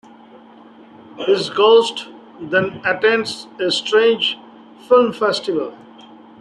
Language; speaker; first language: English; non-native, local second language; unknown